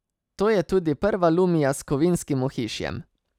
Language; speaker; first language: Slovenian; native; Slovenian